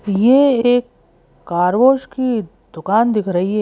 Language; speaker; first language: Hindi; native; Hindi